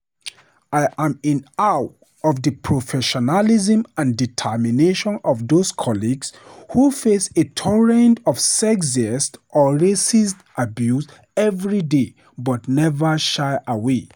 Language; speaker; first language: English; non-native, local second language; Hausa